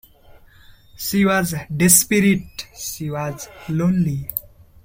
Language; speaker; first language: English; non-native, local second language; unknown